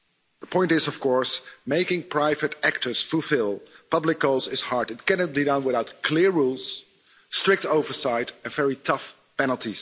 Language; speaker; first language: English; non-native, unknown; Dutch